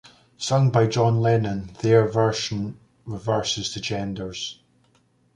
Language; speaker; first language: English; native; English